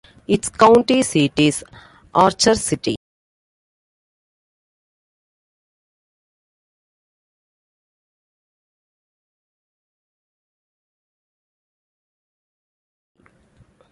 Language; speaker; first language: English; non-native, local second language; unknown